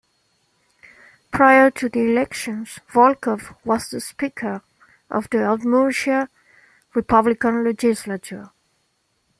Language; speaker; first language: English; non-native, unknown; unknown